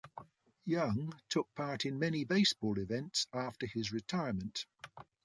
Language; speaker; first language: English; native; English